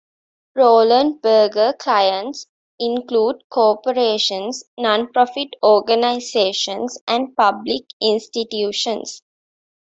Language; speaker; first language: English; non-native, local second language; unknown